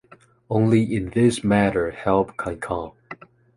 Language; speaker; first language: English; non-native, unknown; Chinese